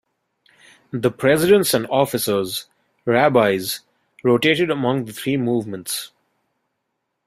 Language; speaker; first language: English; non-native, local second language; Bangla